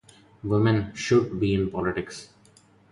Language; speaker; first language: English; non-native, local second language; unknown